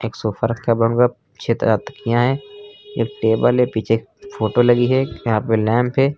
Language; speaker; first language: Hindi; native; Hindi